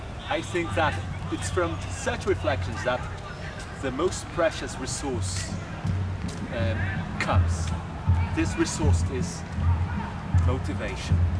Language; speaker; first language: English; non-native, fluent; Portuguese